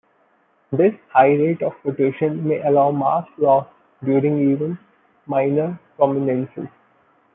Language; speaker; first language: English; non-native, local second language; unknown